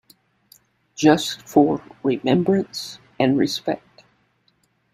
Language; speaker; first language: English; native; English